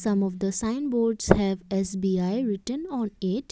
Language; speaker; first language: English; non-native, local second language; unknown